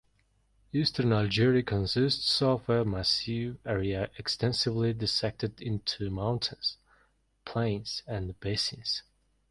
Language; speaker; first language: English; non-native, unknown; Mongolian